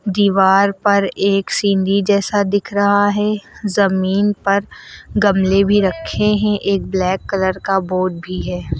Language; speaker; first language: Hindi; native; Hindi